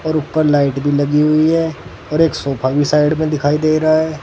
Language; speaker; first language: Hindi; native; Hindi